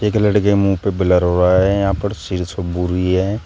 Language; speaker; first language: Hindi; native; Hindi